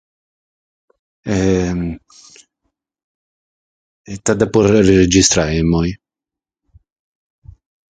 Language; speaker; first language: Sardinian; native; Sardinian